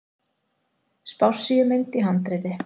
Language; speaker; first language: Icelandic; native; Icelandic